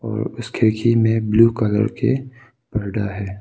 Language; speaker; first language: Hindi; non-native, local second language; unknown